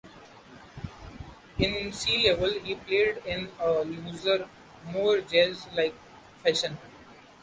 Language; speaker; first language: English; non-native, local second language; Marathi